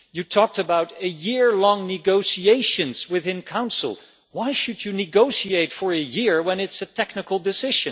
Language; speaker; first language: English; non-native, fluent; Dutch